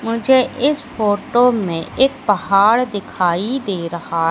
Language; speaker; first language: Hindi; native; Hindi